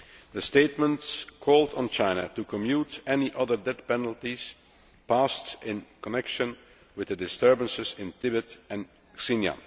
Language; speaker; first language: English; non-native, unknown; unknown